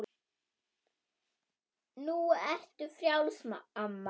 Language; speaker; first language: Icelandic; non-native, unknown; German